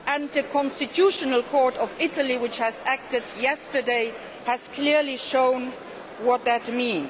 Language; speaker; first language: English; non-native, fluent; Luxembourgish